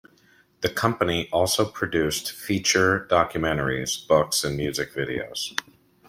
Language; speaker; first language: English; native; English